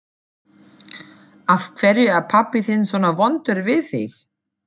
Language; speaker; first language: Icelandic; non-native, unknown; German